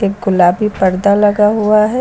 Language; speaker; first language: Hindi; native; Hindi